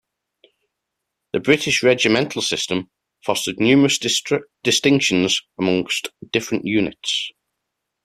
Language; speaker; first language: English; native; English